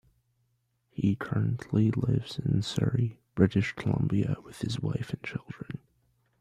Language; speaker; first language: English; native; English